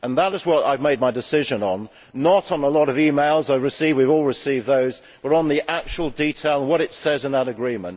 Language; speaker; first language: English; native; English